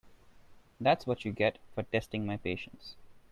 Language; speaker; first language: English; non-native, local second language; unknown